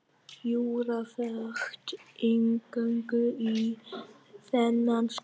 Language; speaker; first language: Icelandic; non-native, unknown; Vietnamese